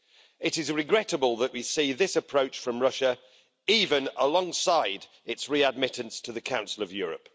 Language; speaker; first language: English; native; English